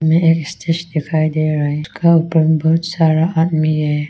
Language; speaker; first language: Hindi; non-native, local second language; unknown